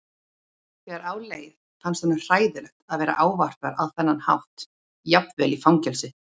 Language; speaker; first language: Icelandic; native; Icelandic